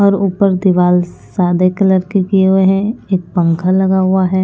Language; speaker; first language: Hindi; non-native, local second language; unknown